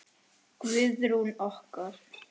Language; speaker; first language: Icelandic; native; Icelandic